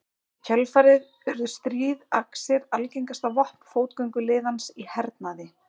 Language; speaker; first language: Icelandic; native; Icelandic